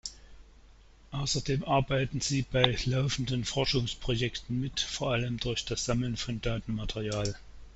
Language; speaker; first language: German; native; German